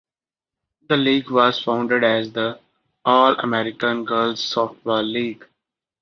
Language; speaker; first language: English; non-native, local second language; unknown